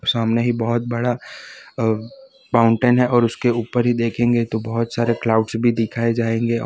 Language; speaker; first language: Hindi; non-native, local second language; Gujarati